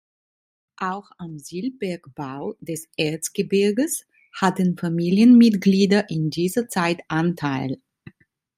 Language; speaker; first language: German; non-native, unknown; Italian